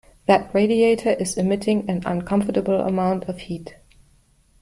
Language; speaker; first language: English; non-native, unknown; German